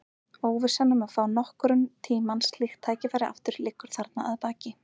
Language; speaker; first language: Icelandic; native; Icelandic